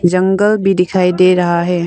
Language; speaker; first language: Hindi; non-native, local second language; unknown